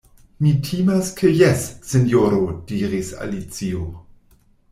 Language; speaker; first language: Esperanto; non-native, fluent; German